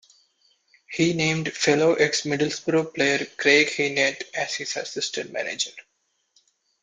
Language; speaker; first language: English; non-native, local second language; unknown